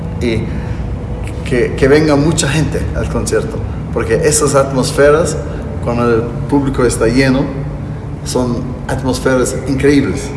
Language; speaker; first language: Spanish; non-native, fluent; English